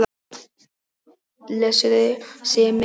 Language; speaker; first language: Icelandic; non-native, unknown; Polish